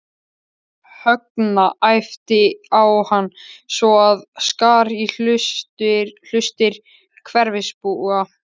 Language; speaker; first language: Icelandic; native; Icelandic